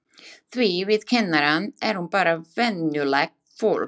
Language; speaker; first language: Icelandic; non-native, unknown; Slovak